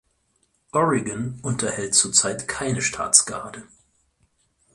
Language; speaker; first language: German; native; German